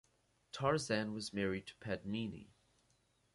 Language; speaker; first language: English; native; English